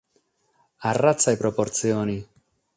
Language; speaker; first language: Sardinian; non-native, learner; Catalan